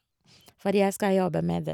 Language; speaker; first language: Norwegian; non-native, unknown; Ga